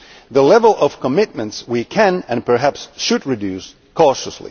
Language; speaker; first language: English; non-native, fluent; Finnish